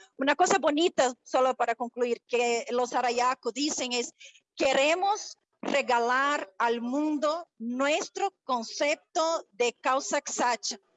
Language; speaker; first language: Spanish; non-native, related language; Portuguese